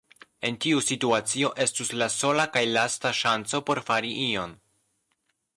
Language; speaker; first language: Esperanto; non-native, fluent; Polish